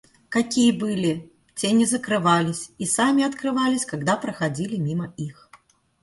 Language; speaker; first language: Russian; native; Russian